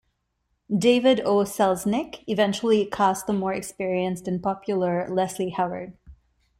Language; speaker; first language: English; non-native, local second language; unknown